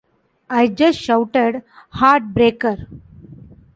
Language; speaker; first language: English; non-native, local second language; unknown